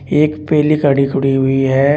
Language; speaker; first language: Hindi; native; Hindi